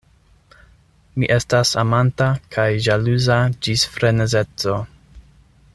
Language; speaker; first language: Esperanto; non-native, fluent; English